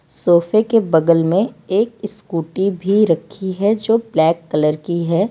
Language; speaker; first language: Hindi; non-native, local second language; Gujarati